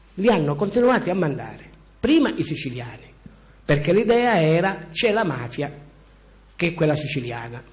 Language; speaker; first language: Italian; native; Italian